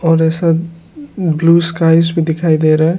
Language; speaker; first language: Hindi; non-native, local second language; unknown